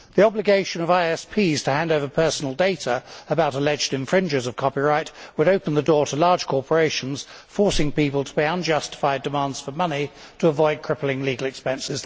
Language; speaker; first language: English; native; English